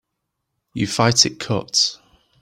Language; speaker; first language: English; native; English